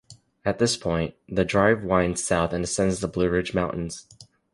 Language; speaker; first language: English; native; English